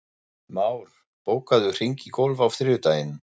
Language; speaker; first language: Icelandic; non-native, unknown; German